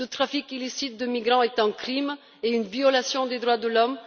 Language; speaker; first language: French; non-native, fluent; Bulgarian